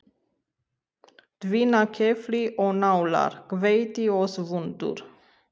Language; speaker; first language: Icelandic; non-native, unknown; Romanian